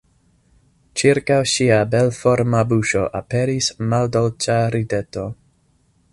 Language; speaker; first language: Esperanto; non-native, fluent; English